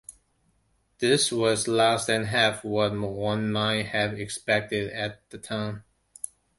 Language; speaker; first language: English; non-native, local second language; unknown